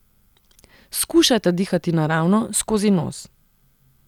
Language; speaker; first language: Slovenian; non-native, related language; Serbian